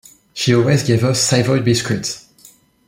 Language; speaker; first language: English; non-native, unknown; French